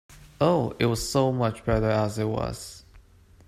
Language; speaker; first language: English; non-native, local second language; Cantonese